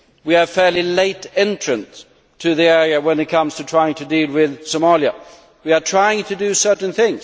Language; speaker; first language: English; non-native, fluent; Swedish